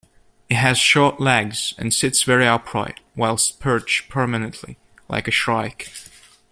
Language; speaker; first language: English; native; English